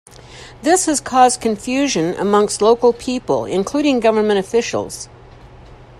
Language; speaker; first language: English; native; English